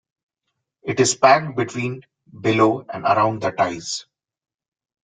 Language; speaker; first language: English; non-native, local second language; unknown